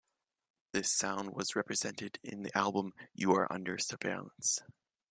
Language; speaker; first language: English; native; English